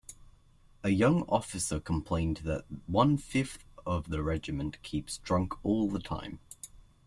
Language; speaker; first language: English; native; English